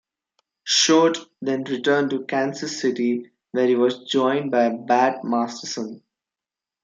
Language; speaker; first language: English; non-native, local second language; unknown